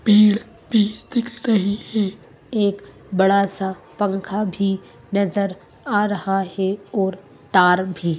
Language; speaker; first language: Hindi; native; Hindi